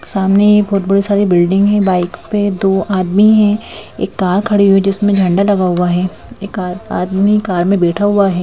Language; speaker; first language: Hindi; native; Hindi